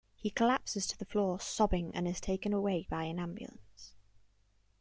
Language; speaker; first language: English; native; English